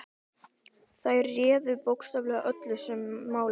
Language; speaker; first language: Icelandic; native; Icelandic